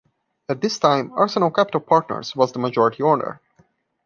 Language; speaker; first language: English; non-native, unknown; Portuguese